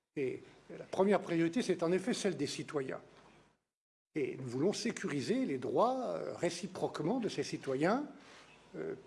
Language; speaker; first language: French; native; French